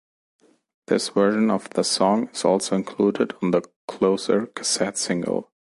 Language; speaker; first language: English; non-native, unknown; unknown